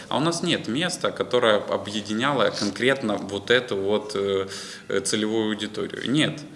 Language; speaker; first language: Russian; native; Russian